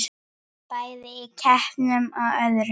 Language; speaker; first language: Icelandic; native; Icelandic